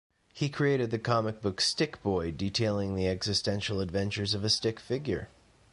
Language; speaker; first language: English; native; English